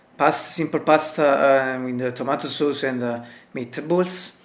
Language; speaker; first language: English; non-native, learner; Italian